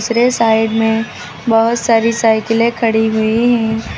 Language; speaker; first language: Hindi; native; Hindi